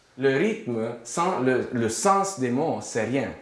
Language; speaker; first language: French; non-native, related language; Italian